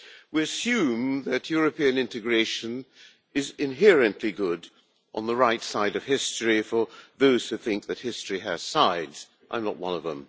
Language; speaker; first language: English; non-native, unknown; Hungarian